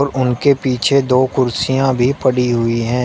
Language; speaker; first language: Hindi; native; Hindi